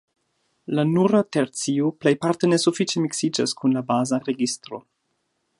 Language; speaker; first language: Esperanto; non-native, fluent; German